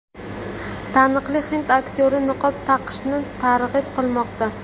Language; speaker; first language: Uzbek; native; Uzbek